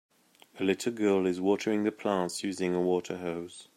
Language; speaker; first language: English; native; English